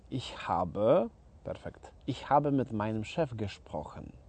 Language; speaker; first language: German; non-native, fluent; Polish